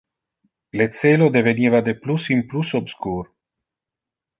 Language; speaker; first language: Interlingua; non-native, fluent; Italian